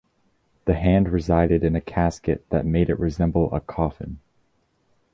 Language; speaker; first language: English; native; English